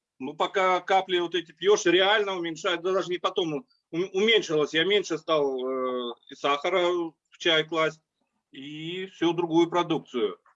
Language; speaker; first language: Russian; native; Russian